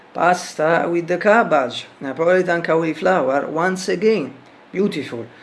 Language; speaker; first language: English; non-native, learner; Italian